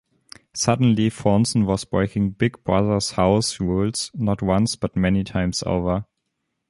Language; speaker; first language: English; non-native, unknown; German